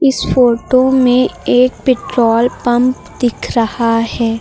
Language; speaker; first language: Hindi; native; Hindi